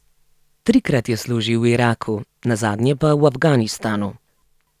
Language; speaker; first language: Slovenian; native; Slovenian